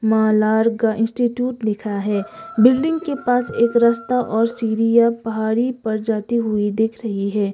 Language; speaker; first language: Hindi; non-native, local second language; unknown